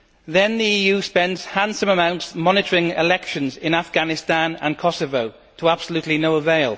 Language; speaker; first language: English; native; English